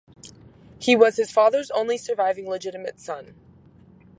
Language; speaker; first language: English; native; English